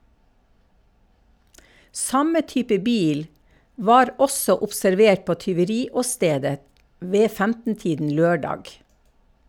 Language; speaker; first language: Norwegian; native; Norwegian